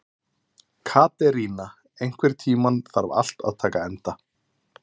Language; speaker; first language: Icelandic; native; Icelandic